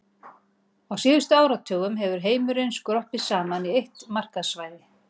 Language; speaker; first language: Icelandic; native; Icelandic